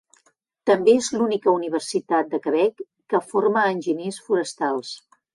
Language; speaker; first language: Catalan; native; Catalan